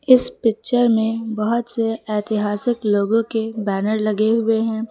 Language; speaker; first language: Hindi; native; Hindi